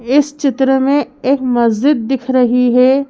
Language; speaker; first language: Hindi; native; Hindi